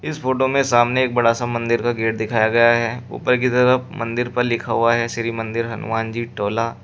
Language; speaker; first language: Hindi; native; Hindi